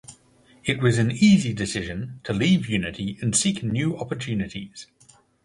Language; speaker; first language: English; native; English